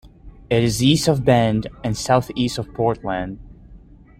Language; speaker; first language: English; native; English